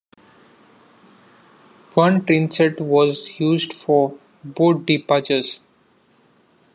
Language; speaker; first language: English; non-native, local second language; Marathi